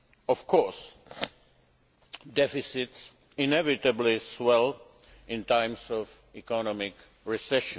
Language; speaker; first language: English; non-native, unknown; Czech